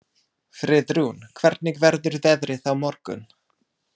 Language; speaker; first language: Icelandic; non-native, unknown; English